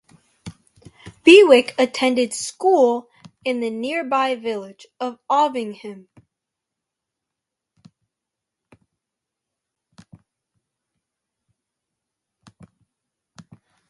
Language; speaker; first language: English; native; English